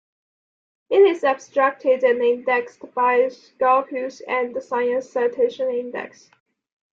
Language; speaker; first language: English; non-native, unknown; Chinese